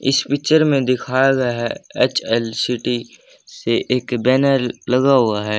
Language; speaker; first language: Hindi; native; Hindi